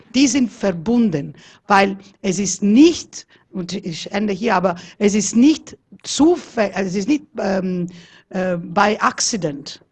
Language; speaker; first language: German; non-native, fluent; Italian